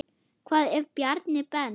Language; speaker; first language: Icelandic; non-native, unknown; German